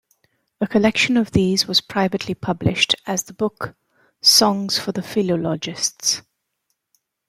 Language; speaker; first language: English; native; English